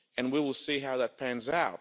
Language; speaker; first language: English; non-native, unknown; Lithuanian